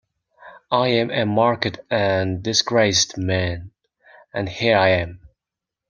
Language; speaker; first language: English; non-native, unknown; Mongolian